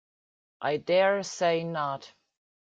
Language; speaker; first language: English; non-native, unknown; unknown